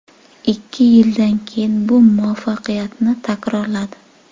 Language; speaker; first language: Uzbek; native; Uzbek